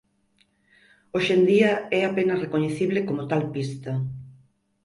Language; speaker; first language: Galician; native; Galician